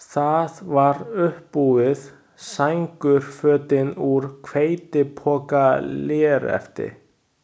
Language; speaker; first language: Icelandic; non-native, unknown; Chinese